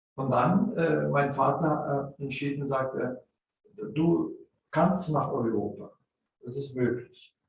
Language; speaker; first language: German; non-native, fluent; Turkish